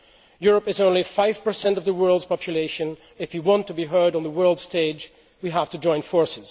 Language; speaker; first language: English; non-native, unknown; Dutch